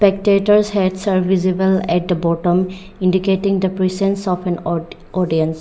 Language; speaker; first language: English; non-native, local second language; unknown